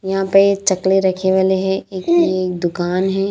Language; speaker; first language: Hindi; native; Hindi